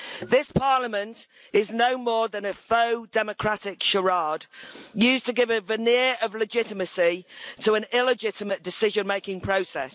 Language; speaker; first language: English; native; English